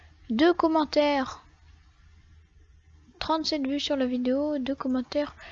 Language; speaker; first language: French; native; French